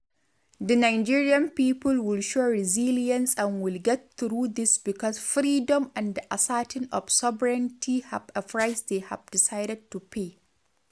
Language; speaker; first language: English; non-native, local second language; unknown